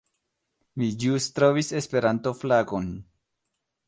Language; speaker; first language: Esperanto; non-native, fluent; Spanish